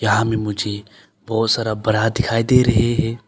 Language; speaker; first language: Hindi; early bilingual, other home language; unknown